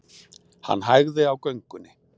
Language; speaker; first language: Icelandic; native; Icelandic